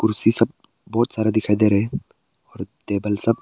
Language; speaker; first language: Hindi; early bilingual, other home language; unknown